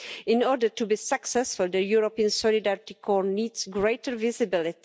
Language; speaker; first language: English; non-native, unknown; Czech